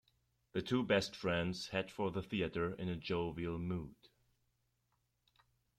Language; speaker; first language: English; non-native, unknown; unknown